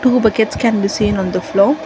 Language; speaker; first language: English; non-native, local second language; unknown